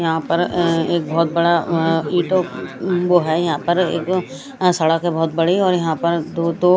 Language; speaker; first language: Hindi; non-native, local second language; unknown